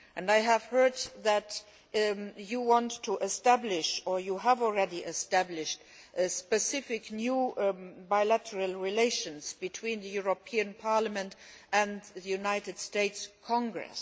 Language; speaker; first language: English; non-native, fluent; Luxembourgish